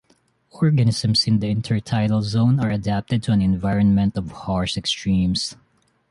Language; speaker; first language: English; non-native, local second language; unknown